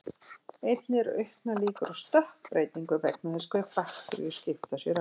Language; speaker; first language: Icelandic; native; Icelandic